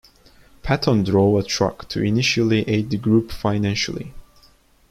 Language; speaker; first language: English; non-native, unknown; Turkish